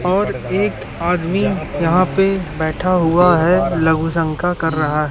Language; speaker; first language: Hindi; native; Hindi